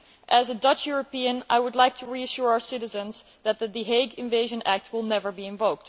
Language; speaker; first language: English; non-native, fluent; Dutch